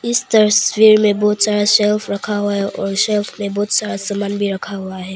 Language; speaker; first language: Hindi; non-native, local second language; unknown